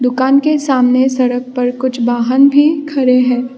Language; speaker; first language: Hindi; non-native, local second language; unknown